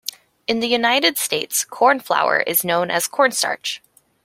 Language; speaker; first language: English; native; English